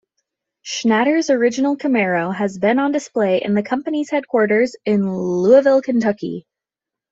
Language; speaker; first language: English; native; English